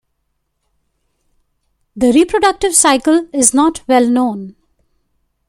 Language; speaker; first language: English; non-native, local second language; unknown